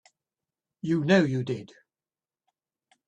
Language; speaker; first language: English; native; English